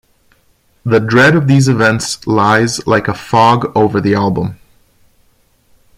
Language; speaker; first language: English; non-native, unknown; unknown